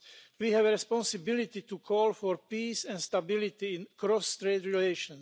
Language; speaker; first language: English; non-native, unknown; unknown